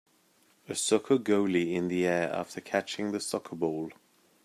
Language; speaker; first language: English; native; English